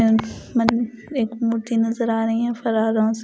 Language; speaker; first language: Hindi; non-native, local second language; Punjabi